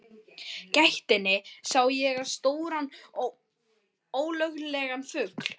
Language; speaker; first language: Icelandic; native; Icelandic